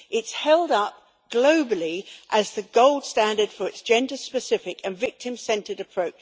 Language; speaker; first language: English; native; English